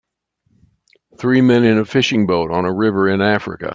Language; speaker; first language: English; native; English